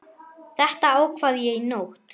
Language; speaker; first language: Icelandic; non-native, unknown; German